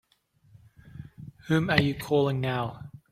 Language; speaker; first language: English; native; English